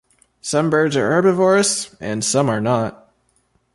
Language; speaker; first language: English; native; English